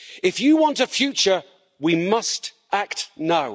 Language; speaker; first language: English; native; English